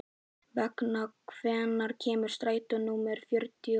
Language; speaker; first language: Icelandic; native; Icelandic